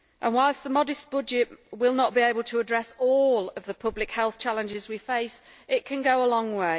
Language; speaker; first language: English; native; English